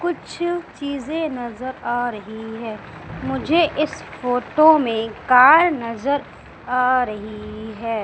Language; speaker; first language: Hindi; native; Hindi